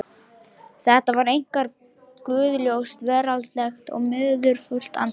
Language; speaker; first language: Icelandic; non-native, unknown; Lithuanian